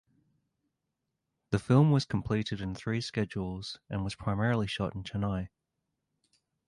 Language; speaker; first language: English; native; English